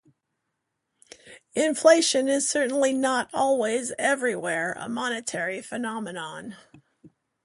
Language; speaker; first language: English; native; English